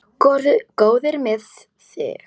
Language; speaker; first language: Icelandic; non-native, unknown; Polish